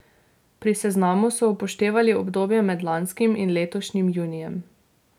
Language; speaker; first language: Slovenian; native; Slovenian